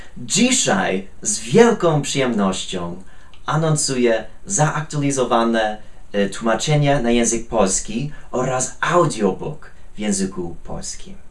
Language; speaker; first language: Polish; non-native, learner; English